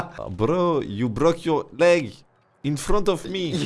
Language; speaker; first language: English; non-native, learner; French